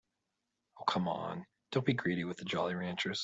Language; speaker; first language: English; native; English